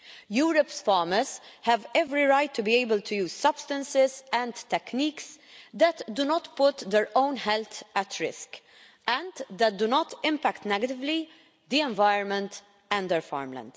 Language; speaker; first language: English; non-native, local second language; Maltese